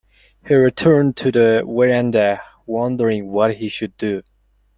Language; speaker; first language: English; non-native, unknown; Mongolian